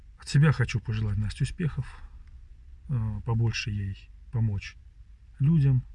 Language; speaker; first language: Russian; native; Russian